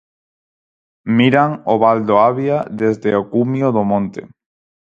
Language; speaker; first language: Galician; non-native, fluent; Spanish